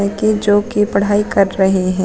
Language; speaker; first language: Hindi; native; Hindi